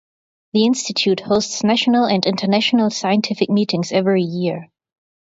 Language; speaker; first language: English; non-native, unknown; German